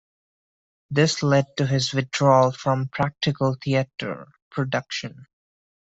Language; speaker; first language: English; non-native, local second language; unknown